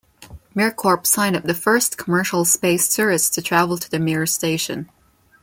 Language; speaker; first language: English; non-native, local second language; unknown